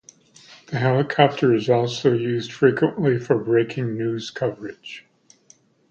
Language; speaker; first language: English; native; English